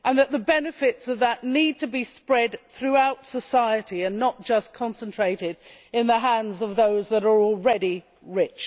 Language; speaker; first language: English; native; English